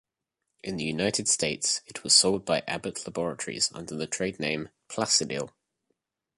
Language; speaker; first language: English; native; English